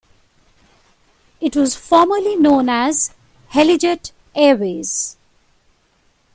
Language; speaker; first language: English; non-native, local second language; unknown